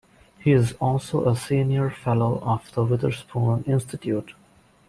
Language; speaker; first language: English; non-native, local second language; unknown